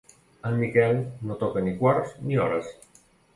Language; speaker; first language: Catalan; native; Catalan